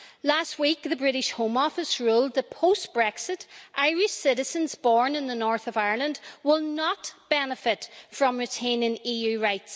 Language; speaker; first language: English; native; English